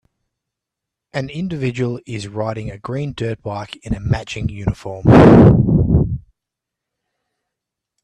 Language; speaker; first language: English; native; English